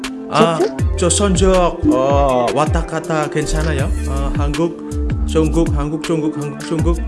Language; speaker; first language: Korean; non-native, learner; Indonesian